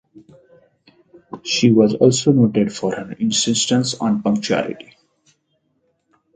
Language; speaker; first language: English; non-native, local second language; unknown